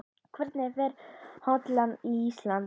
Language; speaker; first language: Icelandic; native; Icelandic